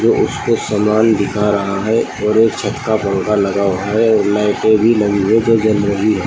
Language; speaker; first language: Hindi; native; Hindi